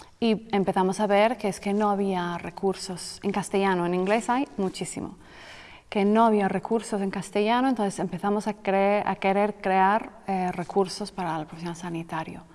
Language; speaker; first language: Spanish; non-native, fluent; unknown